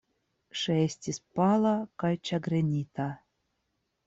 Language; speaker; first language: Esperanto; non-native, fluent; Russian